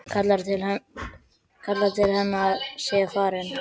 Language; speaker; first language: Icelandic; non-native, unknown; Catalan